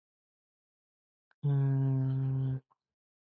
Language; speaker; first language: English; non-native, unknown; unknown